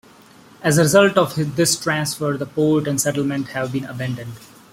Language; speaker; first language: English; non-native, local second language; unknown